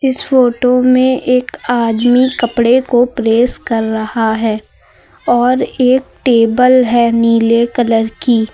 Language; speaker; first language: Hindi; native; Hindi